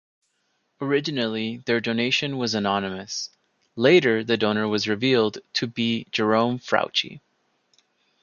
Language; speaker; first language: English; native; English